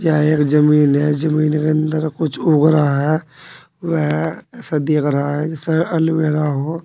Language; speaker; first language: Hindi; native; Hindi